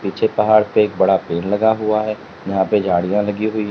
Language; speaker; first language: Hindi; native; Hindi